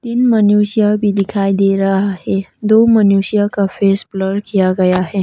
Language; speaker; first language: Hindi; non-native, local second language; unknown